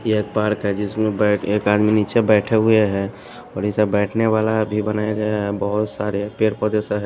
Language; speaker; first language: Hindi; non-native, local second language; Bhojpuri